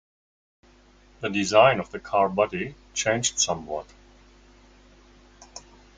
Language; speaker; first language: English; non-native, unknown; German